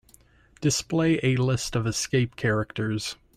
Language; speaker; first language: English; native; English